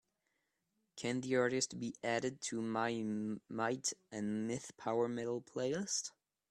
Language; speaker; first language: English; non-native, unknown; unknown